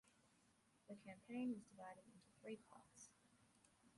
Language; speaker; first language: English; native; English